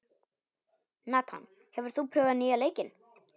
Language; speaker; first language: Icelandic; non-native, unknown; Polish